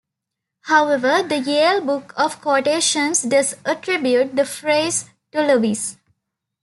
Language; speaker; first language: English; non-native, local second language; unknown